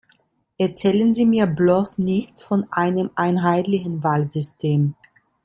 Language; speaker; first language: German; non-native, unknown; Italian